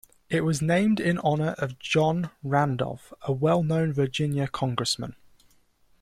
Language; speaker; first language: English; native; English